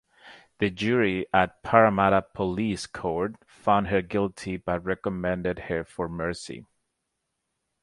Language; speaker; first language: English; native; English